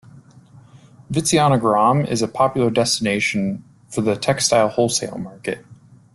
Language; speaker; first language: English; native; English